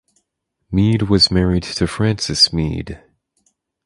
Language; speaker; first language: English; native; English